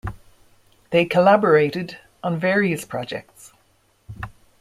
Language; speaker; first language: English; native; English